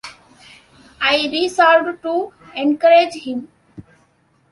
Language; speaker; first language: English; non-native, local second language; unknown